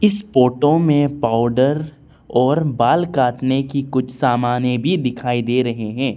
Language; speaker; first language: Hindi; non-native, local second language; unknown